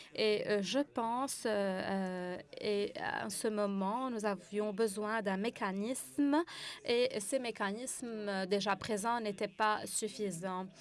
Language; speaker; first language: French; non-native, fluent; English